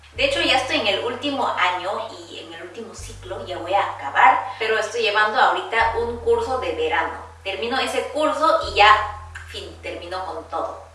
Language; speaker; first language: Spanish; early bilingual, heritage; Korean